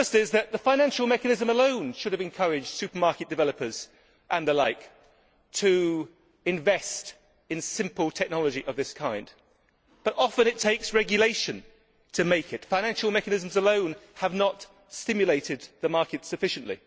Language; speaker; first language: English; native; English